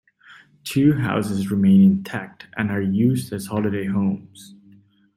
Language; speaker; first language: English; native; English